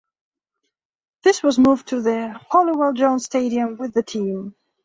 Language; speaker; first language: English; non-native, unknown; Belarusian